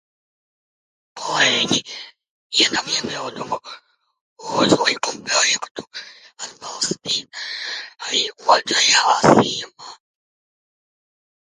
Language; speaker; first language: Latvian; native; Latvian